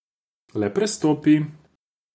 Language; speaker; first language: Slovenian; non-native, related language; Croatian